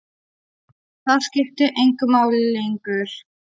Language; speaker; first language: Icelandic; non-native, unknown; Polish